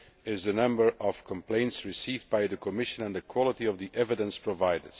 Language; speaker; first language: English; non-native, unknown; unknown